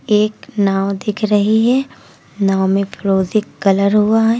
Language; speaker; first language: Hindi; native; Hindi